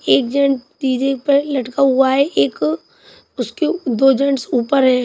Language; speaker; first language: Hindi; non-native, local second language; Punjabi